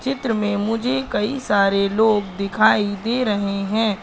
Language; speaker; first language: Hindi; native; Hindi